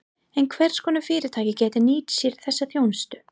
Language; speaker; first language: Icelandic; non-native, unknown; English